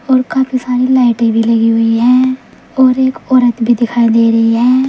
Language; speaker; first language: Hindi; native; Hindi